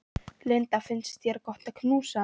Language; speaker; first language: Icelandic; non-native, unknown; Polish